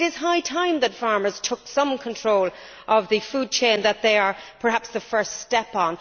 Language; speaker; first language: English; native; English